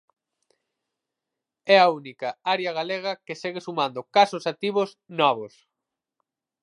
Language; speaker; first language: Galician; native; Galician